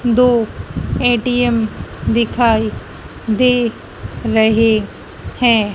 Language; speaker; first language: Hindi; native; Hindi